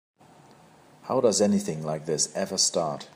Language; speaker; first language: English; native; English